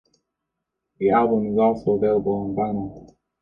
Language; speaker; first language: English; native; English